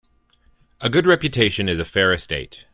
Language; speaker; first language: English; native; English